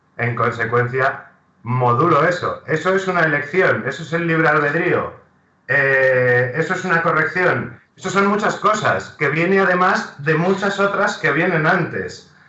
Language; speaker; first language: Spanish; native; Spanish